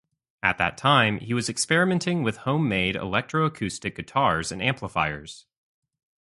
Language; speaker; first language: English; native; English